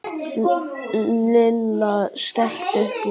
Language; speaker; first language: Icelandic; native; Icelandic